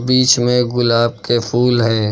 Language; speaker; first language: Hindi; native; Hindi